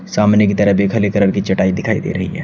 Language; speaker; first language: Hindi; native; Hindi